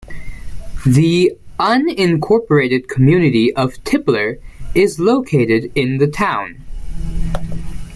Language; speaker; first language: English; native; English